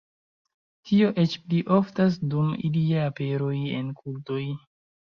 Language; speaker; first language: Esperanto; non-native, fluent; Chinese